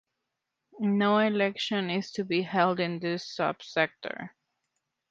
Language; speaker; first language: English; non-native, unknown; Spanish